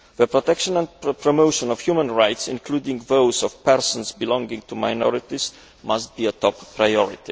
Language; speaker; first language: English; non-native, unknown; Polish